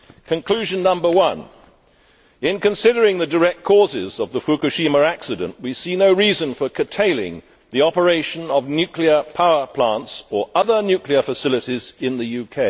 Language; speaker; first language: English; native; English